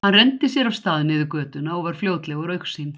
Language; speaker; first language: Icelandic; native; Icelandic